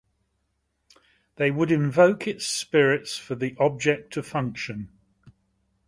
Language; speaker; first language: English; native; English